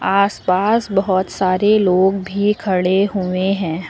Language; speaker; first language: Hindi; native; Hindi